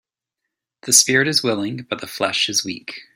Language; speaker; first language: English; native; English